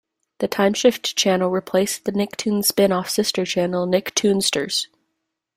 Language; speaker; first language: English; native; English